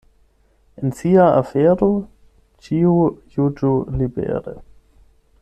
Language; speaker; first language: Esperanto; non-native, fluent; German